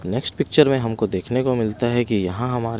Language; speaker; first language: Hindi; non-native, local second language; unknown